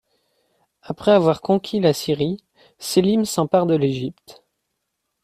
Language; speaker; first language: French; native; French